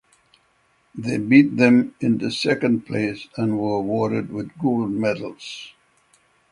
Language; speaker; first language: English; native; English